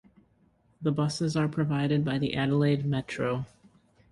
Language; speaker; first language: English; native; English